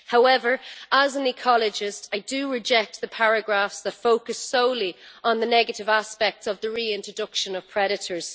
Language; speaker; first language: English; native; English